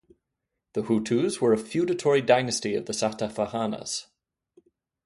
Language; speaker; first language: English; native; English